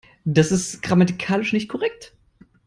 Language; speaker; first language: English; non-native, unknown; German